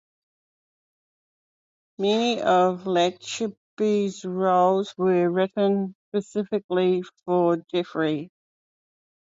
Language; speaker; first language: English; native; English